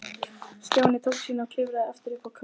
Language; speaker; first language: Icelandic; native; Icelandic